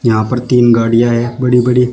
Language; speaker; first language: Hindi; native; Hindi